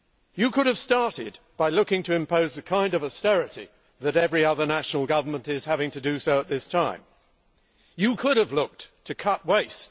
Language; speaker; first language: English; native; English